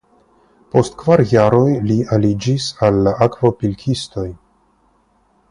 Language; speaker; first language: Esperanto; non-native, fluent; Russian